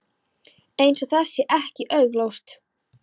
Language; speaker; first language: Icelandic; non-native, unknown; Polish